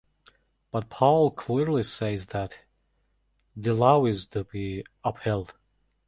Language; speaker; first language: English; non-native, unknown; Mongolian